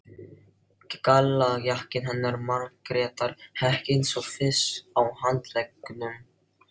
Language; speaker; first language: Icelandic; non-native, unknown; Filipino